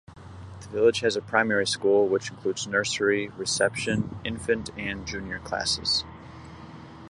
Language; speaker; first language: English; native; English